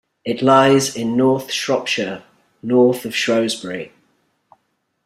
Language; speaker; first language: English; native; English